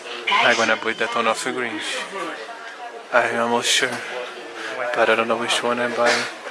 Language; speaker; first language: English; non-native, fluent; Portuguese